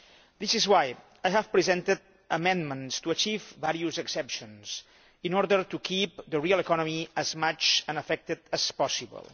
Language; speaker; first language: English; non-native, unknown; Catalan